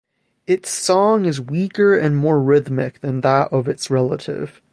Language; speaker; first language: English; native; English